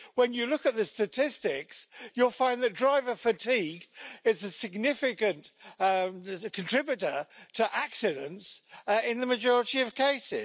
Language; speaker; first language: English; native; English